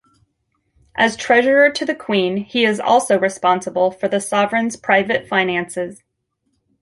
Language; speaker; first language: English; native; English